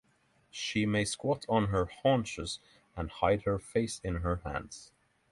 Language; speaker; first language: English; non-native, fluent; Norwegian